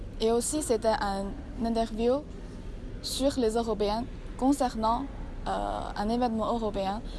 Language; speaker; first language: French; non-native, fluent; Chinese